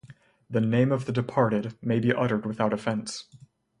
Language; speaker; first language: English; native; English